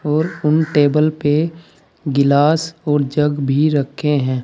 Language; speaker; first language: Hindi; native; Hindi